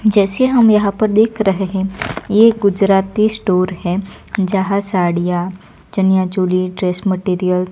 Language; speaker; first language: Hindi; non-native, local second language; Gujarati